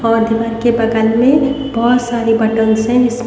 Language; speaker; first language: Hindi; native; Hindi